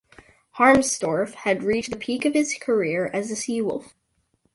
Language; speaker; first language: English; native; English